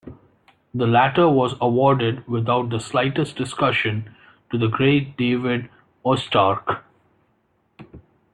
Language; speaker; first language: English; non-native, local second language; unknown